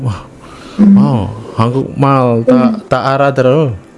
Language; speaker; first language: Korean; non-native, fluent; Indonesian